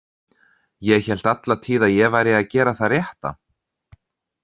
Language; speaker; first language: Icelandic; native; Icelandic